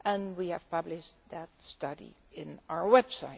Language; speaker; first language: English; non-native, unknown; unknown